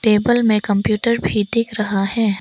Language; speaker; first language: Hindi; non-native, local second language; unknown